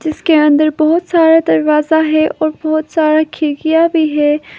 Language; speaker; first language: Hindi; non-native, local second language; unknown